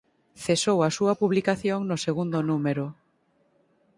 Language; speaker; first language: Galician; native; Galician